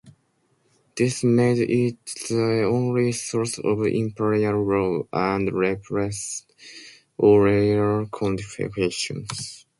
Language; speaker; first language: English; non-native, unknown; Japanese